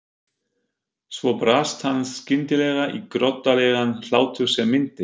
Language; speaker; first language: Icelandic; non-native, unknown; German